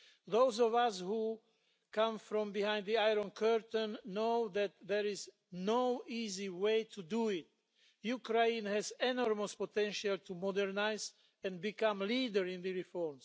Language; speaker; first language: English; non-native, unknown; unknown